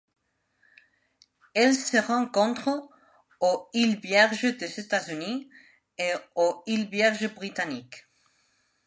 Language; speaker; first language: French; non-native, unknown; Spanish